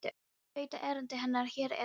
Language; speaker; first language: Icelandic; non-native, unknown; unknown